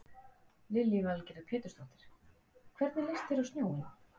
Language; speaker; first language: Icelandic; native; Icelandic